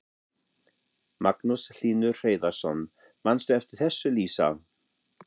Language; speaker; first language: Icelandic; non-native, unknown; German